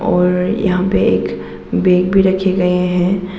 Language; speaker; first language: Hindi; non-native, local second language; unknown